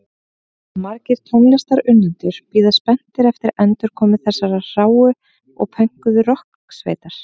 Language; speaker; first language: Icelandic; native; Icelandic